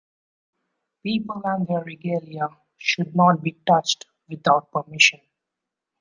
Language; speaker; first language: English; non-native, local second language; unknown